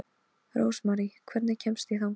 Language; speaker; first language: Icelandic; non-native, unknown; Polish